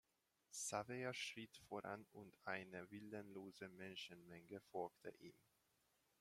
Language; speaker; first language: German; non-native, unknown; Hungarian